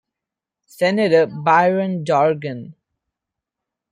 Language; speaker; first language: English; non-native, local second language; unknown